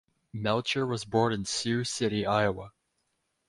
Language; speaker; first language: English; native; English